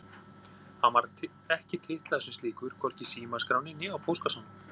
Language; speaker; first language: Icelandic; native; Icelandic